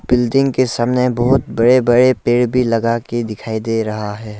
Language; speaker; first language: Hindi; non-native, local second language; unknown